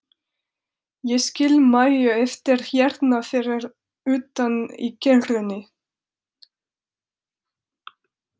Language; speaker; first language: Icelandic; non-native, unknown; French